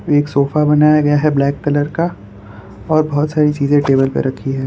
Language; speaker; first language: Hindi; non-native, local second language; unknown